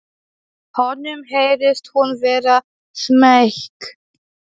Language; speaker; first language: Icelandic; non-native, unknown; Polish